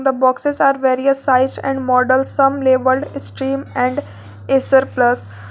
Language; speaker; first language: English; non-native, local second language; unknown